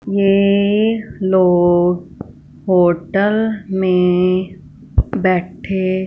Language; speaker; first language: Hindi; non-native, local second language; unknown